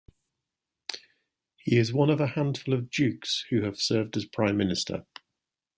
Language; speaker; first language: English; native; English